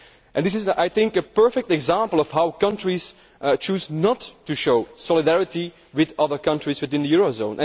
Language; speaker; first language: English; non-native, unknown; Dutch